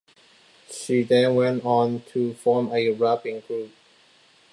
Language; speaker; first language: English; non-native, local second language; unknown